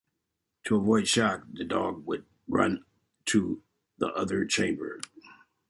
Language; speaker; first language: English; native; English